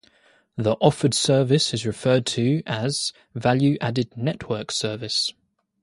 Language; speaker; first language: English; native; English